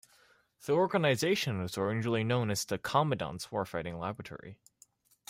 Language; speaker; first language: English; non-native, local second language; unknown